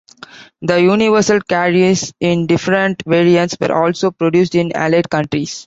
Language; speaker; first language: English; non-native, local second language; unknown